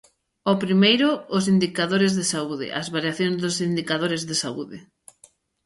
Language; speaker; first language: Galician; native; Galician